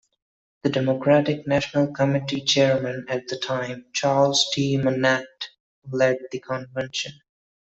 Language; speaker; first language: English; non-native, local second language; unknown